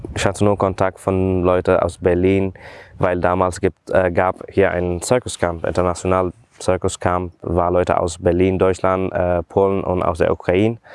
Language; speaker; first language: German; non-native, fluent; Persian